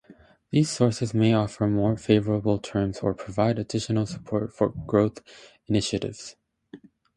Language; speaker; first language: English; native; English